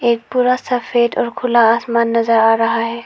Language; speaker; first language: Hindi; non-native, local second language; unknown